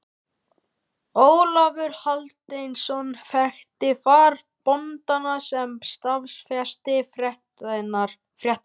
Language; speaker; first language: Icelandic; native; Icelandic